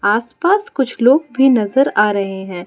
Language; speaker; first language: Hindi; non-native, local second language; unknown